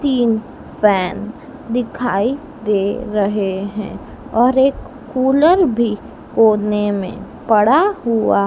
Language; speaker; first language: Hindi; native; Hindi